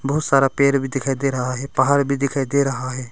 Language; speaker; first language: Hindi; non-native, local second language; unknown